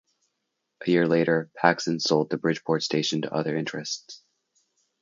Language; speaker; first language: English; native; English